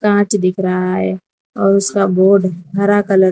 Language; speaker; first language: Hindi; non-native, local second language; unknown